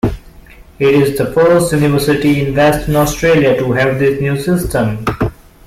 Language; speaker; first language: English; non-native, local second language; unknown